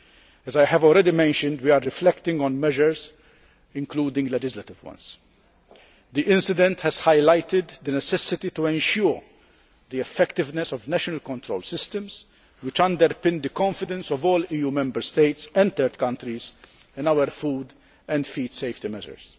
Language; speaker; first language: English; non-native, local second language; Maltese